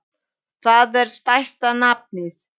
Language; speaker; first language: Icelandic; non-native, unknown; Polish